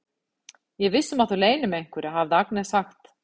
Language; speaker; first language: Icelandic; native; Icelandic